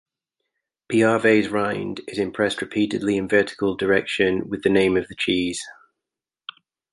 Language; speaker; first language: English; native; English